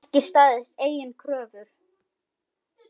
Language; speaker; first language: Icelandic; native; Icelandic